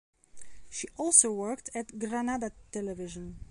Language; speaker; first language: English; non-native, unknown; Belarusian